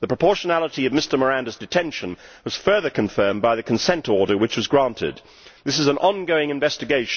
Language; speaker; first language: English; native; English